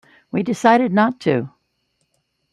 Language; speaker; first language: English; native; English